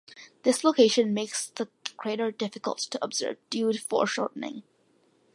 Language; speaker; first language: English; early bilingual, other home language; Malayalam